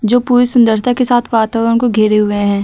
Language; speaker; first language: Hindi; native; Hindi